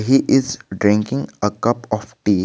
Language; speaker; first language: English; non-native, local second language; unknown